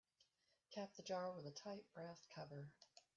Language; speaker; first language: English; native; English